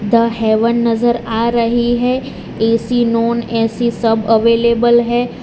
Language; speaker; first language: Hindi; non-native, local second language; Gujarati